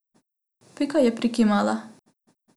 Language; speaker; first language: Slovenian; non-native, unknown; Macedonian